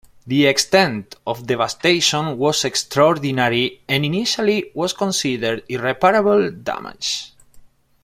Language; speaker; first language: English; non-native, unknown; Spanish